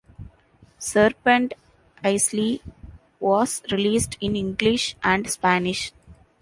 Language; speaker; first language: English; non-native, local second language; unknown